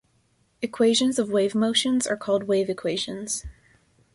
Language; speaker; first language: English; native; English